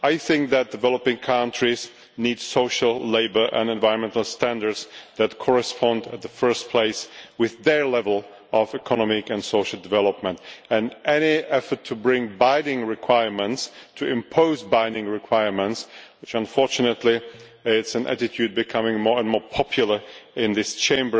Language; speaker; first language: English; non-native, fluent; Czech